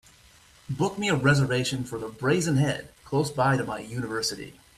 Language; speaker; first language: English; native; English